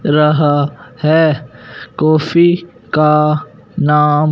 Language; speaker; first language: Hindi; non-native, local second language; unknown